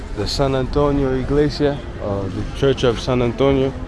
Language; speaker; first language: English; early bilingual, other home language; Spanish